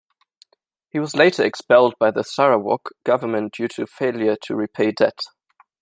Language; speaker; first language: English; non-native, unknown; German